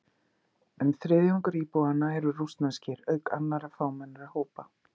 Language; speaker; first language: Icelandic; native; Icelandic